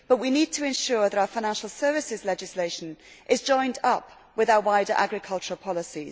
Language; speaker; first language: English; native; English